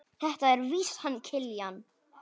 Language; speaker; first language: Icelandic; native; Icelandic